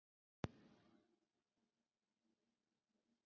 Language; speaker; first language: Icelandic; native; Icelandic